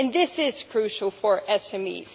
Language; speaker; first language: English; non-native, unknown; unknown